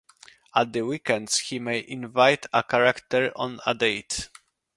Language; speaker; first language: English; non-native, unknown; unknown